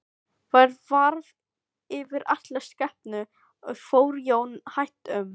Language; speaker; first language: Icelandic; non-native, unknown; Filipino